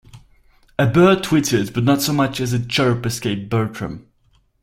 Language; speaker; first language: English; non-native, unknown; German